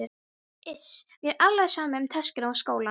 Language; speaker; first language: Icelandic; non-native, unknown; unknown